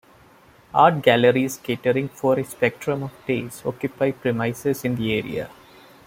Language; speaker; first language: English; non-native, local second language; Malayalam